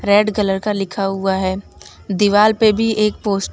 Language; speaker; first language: Hindi; non-native, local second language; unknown